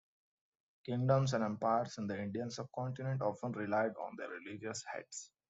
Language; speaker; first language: English; non-native, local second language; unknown